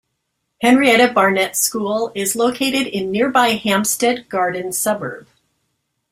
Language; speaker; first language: English; native; English